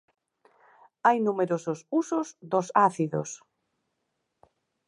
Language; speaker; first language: Galician; native; Galician